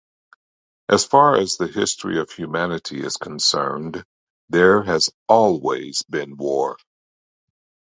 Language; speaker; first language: English; native; English